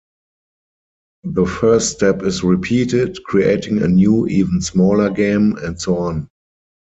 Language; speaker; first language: English; non-native, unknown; German